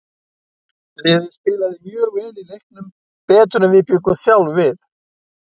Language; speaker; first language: Icelandic; native; Icelandic